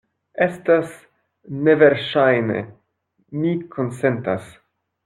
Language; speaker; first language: Esperanto; non-native, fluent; French